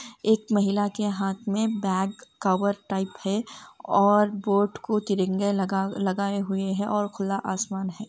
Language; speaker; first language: Hindi; non-native, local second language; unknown